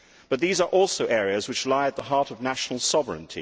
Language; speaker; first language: English; native; English